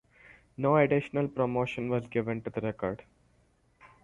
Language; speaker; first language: English; non-native, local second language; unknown